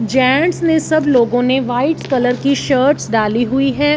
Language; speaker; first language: Hindi; non-native, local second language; Punjabi